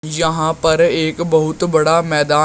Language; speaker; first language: Hindi; native; Hindi